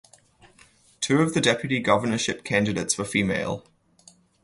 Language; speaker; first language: English; native; English